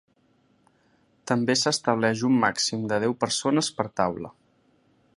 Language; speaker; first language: Catalan; native; Catalan